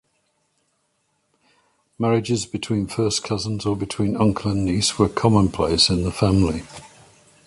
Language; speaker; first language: English; native; English